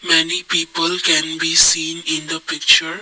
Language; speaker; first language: English; non-native, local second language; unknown